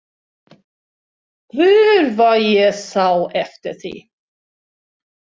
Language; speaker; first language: Icelandic; non-native, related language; Swedish